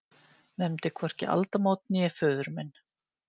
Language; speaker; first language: Icelandic; native; Icelandic